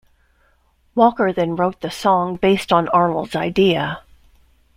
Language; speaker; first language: English; native; English